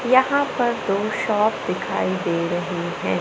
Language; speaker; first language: Hindi; native; Hindi